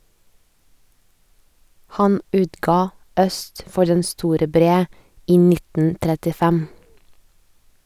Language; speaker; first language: Norwegian; non-native, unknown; Lithuanian